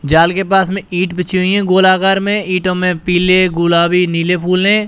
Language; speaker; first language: Hindi; native; Hindi